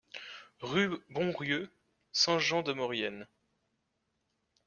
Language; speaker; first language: French; native; French